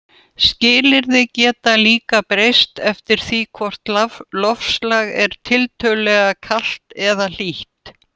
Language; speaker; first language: Icelandic; non-native, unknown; Russian